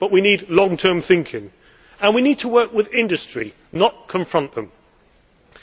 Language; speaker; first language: English; native; English